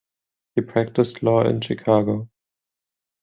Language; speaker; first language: English; non-native, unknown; German